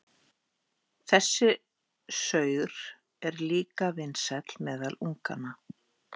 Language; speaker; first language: Icelandic; native; Icelandic